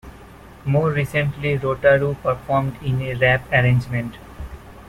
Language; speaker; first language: English; non-native, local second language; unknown